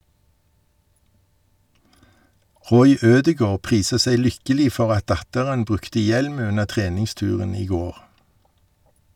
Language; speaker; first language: Norwegian; native; Norwegian